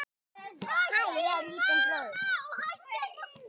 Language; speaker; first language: Icelandic; native; Icelandic